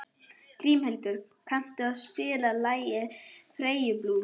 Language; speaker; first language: Icelandic; non-native, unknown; German